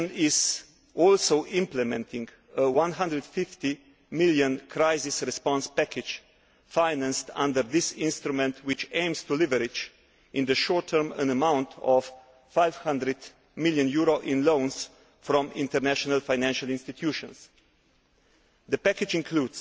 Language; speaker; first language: English; non-native, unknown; Slovenian